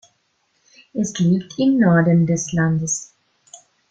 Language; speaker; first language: German; non-native, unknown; Italian